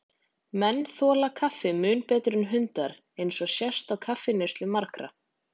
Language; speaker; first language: Icelandic; native; Icelandic